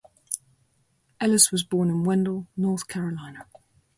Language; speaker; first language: English; native; English